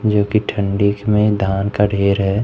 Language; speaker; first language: Hindi; native; Hindi